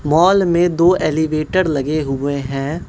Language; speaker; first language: Hindi; non-native, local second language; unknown